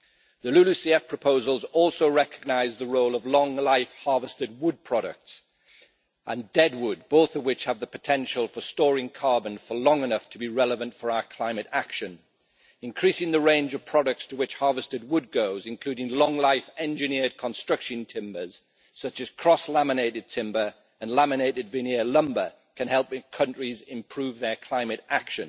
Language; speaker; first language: English; native; English